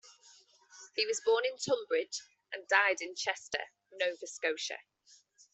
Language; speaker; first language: English; native; English